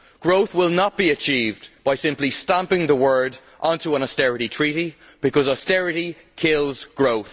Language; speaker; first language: English; native; English